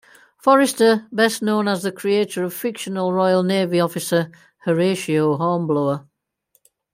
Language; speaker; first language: English; native; English